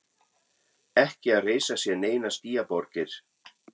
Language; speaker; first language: Icelandic; non-native, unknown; German